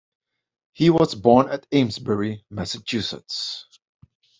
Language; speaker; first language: English; non-native, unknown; Dutch